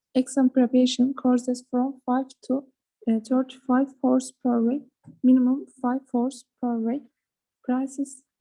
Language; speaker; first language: English; non-native, learner; Turkish